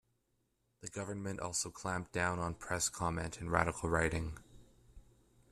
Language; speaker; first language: English; native; English